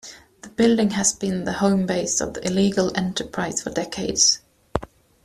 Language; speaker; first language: English; native; English